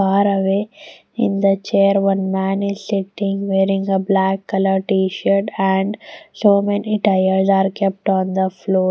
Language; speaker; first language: English; non-native, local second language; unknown